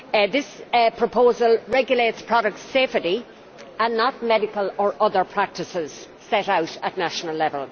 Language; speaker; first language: English; native; English